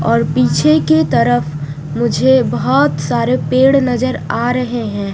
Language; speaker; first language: Hindi; non-native, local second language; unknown